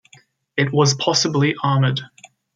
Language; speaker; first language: English; native; English